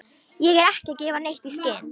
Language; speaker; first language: Icelandic; non-native, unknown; Romanian